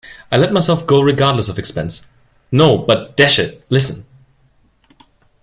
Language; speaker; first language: English; non-native, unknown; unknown